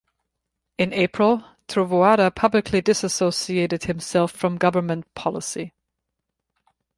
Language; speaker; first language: English; non-native, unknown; German